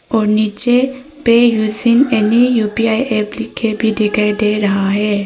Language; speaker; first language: Hindi; early bilingual, other home language; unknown